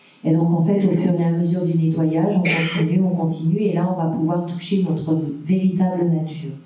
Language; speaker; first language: French; native; French